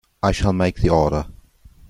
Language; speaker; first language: English; non-native, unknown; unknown